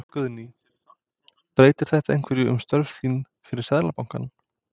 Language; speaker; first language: Icelandic; non-native, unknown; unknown